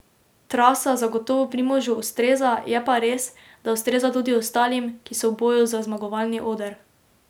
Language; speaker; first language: Slovenian; native; Slovenian